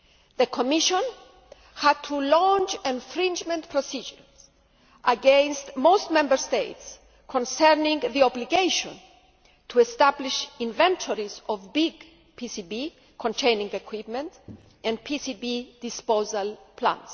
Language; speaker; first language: English; non-native, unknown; Greek